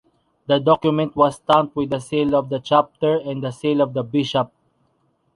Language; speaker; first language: English; non-native, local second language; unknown